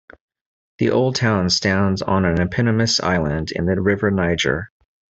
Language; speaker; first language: English; native; English